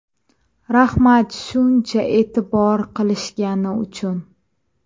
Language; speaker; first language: Uzbek; native; Uzbek